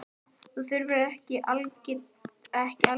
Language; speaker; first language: Icelandic; non-native, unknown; Japanese